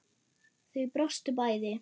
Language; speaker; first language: Icelandic; non-native, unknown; German